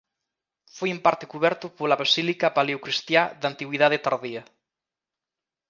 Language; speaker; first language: Galician; native; Galician